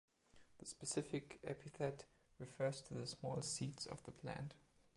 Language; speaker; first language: English; non-native, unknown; German